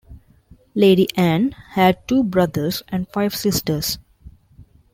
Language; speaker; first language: English; non-native, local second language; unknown